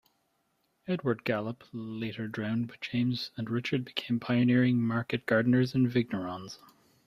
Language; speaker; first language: English; native; English